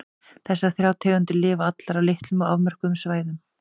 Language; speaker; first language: Icelandic; native; Icelandic